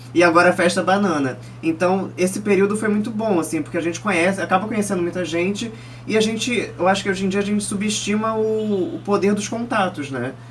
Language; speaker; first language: Portuguese; early bilingual, other home language; Chinese